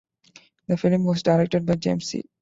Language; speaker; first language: English; non-native, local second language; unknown